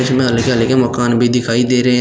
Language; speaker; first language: Hindi; native; Hindi